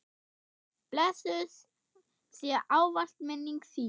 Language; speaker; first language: Icelandic; non-native, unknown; German